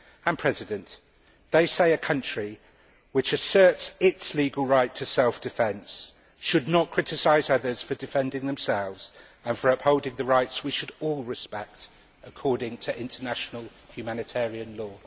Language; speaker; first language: English; native; English